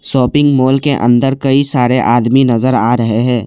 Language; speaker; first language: Hindi; non-native, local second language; Assamese